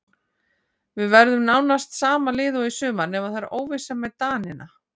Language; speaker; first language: Icelandic; native; Icelandic